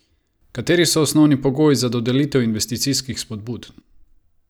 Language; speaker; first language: Slovenian; non-native, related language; Croatian